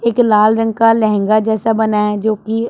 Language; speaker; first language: Hindi; non-native, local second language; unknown